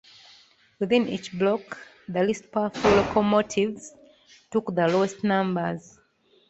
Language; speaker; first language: English; non-native, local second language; Ganda